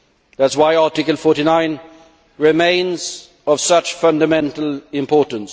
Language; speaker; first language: English; non-native, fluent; Swedish